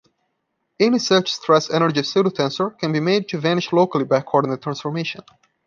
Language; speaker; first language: English; non-native, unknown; Portuguese